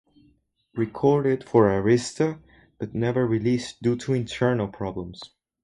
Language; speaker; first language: English; non-native, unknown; Spanish